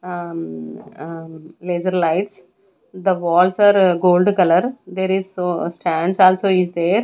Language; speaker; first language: English; non-native, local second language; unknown